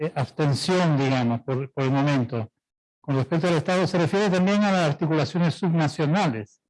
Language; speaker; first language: Spanish; non-native, related language; Italian